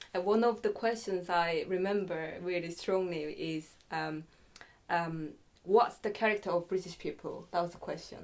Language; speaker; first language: English; non-native, fluent; Korean